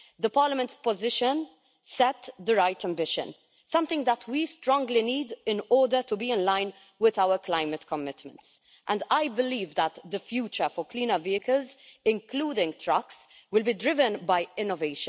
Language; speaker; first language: English; non-native, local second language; Maltese